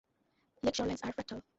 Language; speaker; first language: English; non-native, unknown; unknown